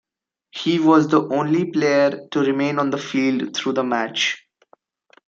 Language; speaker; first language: English; non-native, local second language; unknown